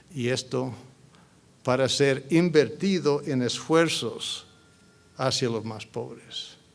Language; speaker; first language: Spanish; non-native, fluent; English